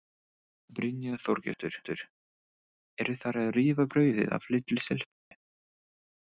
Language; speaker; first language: Icelandic; non-native, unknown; English